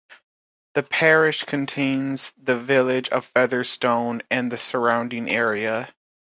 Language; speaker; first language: English; native; English